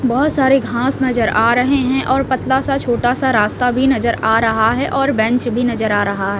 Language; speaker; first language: Hindi; native; Hindi